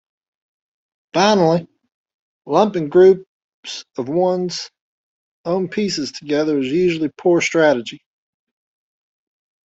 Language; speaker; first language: English; native; English